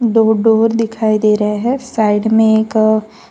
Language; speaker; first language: Hindi; non-native, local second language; Gujarati